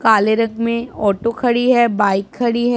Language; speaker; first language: Hindi; non-native, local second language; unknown